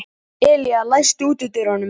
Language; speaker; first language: Icelandic; native; Icelandic